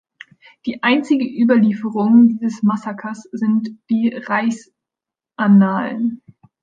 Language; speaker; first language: German; native; German